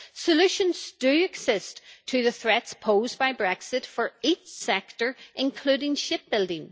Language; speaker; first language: English; native; English